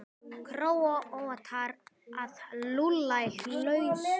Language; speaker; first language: Icelandic; native; Icelandic